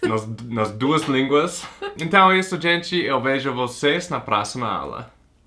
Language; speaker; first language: Portuguese; non-native, fluent; English